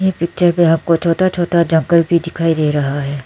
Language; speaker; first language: Hindi; non-native, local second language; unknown